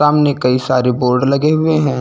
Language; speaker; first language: Hindi; native; Hindi